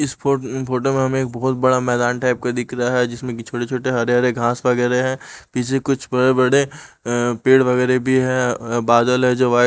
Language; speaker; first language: Hindi; non-native, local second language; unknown